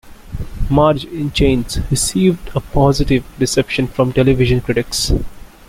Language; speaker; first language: English; non-native, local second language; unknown